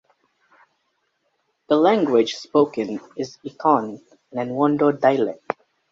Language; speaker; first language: English; native; English